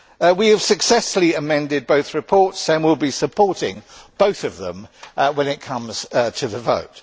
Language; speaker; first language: English; native; English